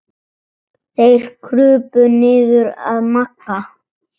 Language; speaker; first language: Icelandic; native; Icelandic